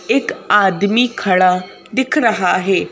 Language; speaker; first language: Hindi; native; Hindi